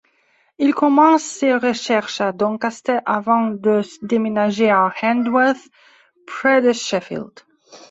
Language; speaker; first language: French; non-native, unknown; Belarusian